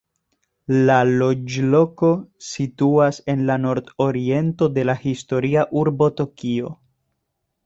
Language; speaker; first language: Esperanto; non-native, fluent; Spanish